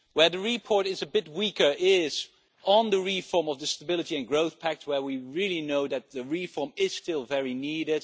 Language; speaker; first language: English; non-native, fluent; Dutch